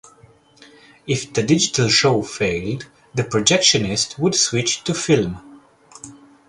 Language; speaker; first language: English; native; English